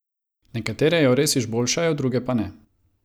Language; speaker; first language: Slovenian; non-native, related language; Croatian